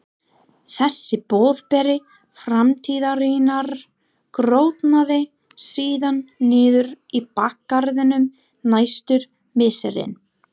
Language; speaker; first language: Icelandic; non-native, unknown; English